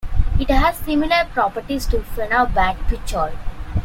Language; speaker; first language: English; non-native, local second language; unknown